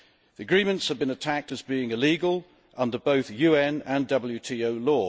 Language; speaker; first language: English; native; English